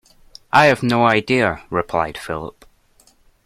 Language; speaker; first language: English; native; English